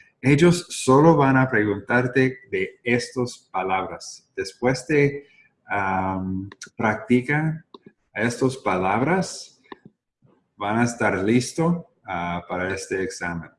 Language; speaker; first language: Spanish; non-native, learner; English